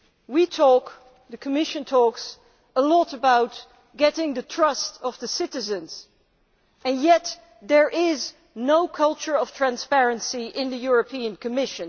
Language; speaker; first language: English; non-native, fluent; Dutch